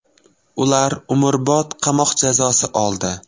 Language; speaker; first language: Uzbek; non-native, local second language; Kara-Kalpak